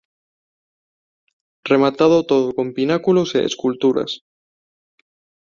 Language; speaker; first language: Galician; non-native, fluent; Spanish